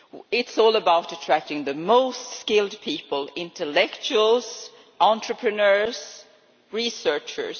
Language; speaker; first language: English; non-native, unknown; Swedish